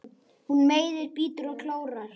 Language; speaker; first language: Icelandic; native; Icelandic